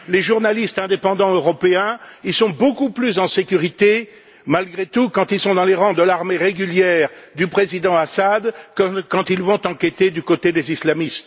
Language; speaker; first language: French; native; French